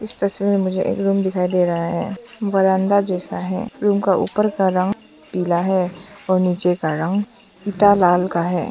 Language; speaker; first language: Hindi; non-native, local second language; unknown